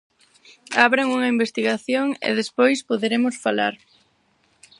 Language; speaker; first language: Galician; non-native, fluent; Spanish